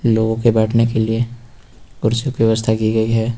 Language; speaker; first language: Hindi; native; Hindi